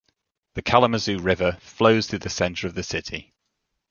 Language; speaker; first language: English; native; English